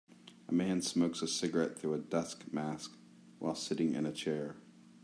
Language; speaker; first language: English; native; English